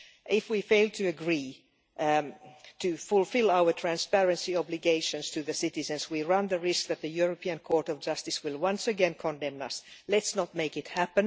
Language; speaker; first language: English; non-native, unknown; Finnish